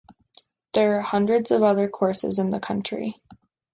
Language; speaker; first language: English; native; English